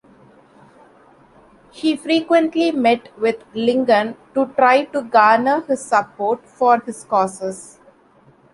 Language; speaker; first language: English; non-native, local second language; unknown